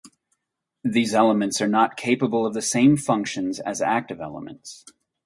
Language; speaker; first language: English; native; English